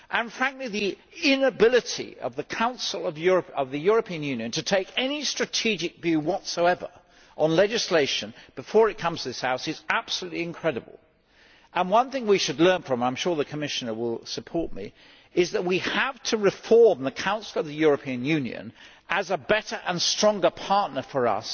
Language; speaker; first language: English; native; English